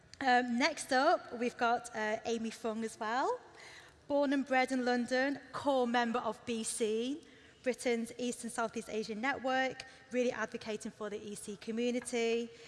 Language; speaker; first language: English; early bilingual, other home language; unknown